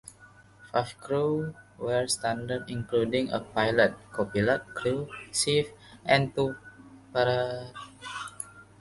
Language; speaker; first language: English; non-native, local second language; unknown